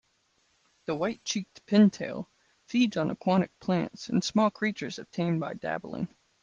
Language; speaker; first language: English; native; English